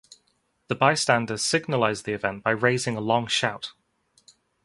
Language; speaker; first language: English; native; English